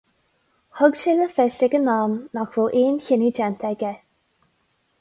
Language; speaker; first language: Irish; non-native, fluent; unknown